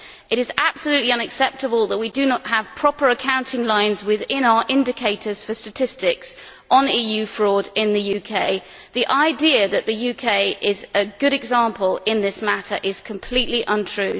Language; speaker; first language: English; native; English